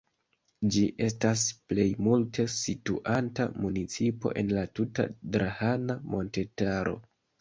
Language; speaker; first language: Esperanto; non-native, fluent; Kinyarwanda